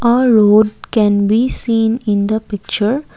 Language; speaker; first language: English; non-native, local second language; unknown